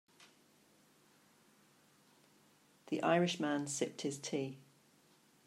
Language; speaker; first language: English; native; English